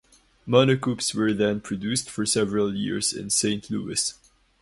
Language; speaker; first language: English; non-native, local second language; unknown